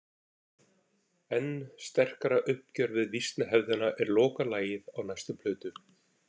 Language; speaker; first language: Icelandic; native; Icelandic